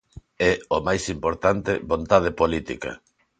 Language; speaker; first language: Galician; non-native, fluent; Spanish